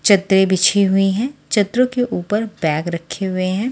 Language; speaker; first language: Hindi; native; Hindi